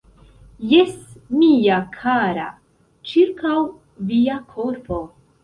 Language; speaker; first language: Esperanto; non-native, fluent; Central Kurdish